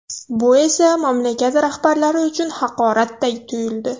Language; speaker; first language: Uzbek; non-native, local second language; Russian